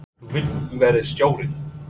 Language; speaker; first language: Icelandic; non-native, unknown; English